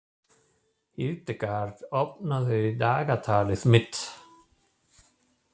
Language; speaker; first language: Icelandic; non-native, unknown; German